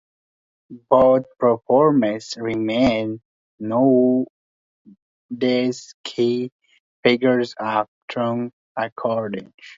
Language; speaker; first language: English; non-native, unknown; Pashto